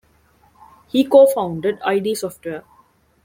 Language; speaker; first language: English; non-native, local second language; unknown